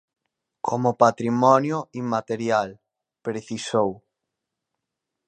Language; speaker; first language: Galician; native; Galician